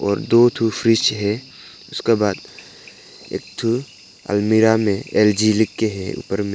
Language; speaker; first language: Hindi; non-native, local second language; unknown